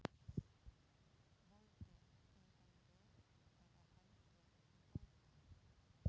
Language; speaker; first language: Icelandic; non-native, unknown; Polish